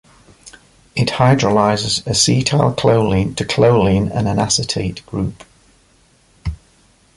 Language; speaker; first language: English; native; English